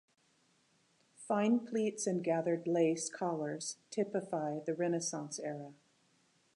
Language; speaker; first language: English; native; English